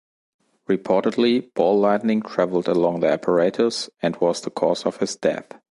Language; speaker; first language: English; non-native, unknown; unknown